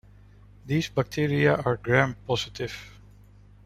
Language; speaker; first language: English; non-native, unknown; Dutch